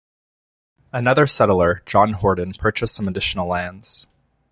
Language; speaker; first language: English; native; English